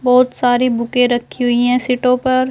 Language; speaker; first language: Hindi; native; Hindi